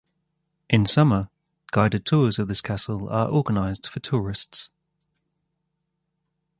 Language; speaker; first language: English; native; English